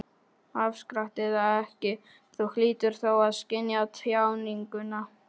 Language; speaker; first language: Icelandic; non-native, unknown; Polish